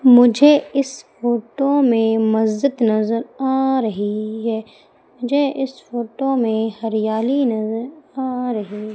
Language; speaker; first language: Hindi; native; Hindi